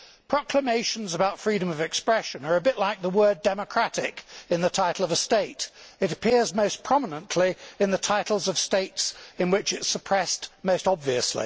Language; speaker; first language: English; native; English